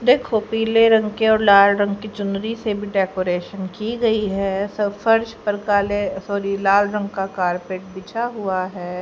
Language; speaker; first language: Hindi; native; Hindi